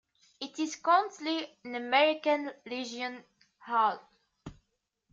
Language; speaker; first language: English; native; English